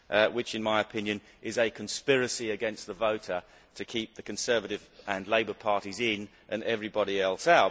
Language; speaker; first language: English; native; English